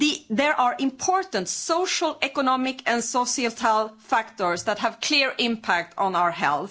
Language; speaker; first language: English; non-native, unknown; Swedish